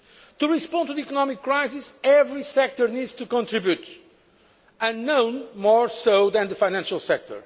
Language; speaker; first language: English; non-native, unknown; Portuguese